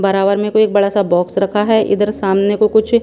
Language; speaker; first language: Hindi; non-native, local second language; Punjabi